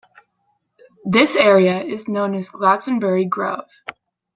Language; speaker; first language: English; native; English